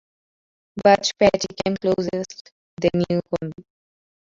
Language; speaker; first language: English; non-native, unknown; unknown